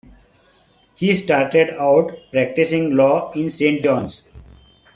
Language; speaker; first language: English; non-native, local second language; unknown